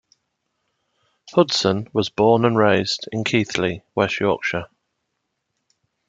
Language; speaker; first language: English; native; English